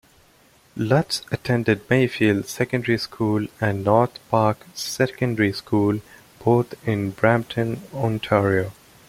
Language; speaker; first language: English; native; English